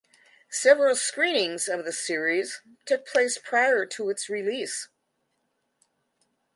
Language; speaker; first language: English; native; English